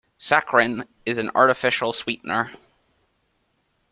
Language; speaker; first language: English; native; English